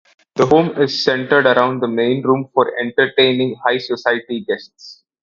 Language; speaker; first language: English; non-native, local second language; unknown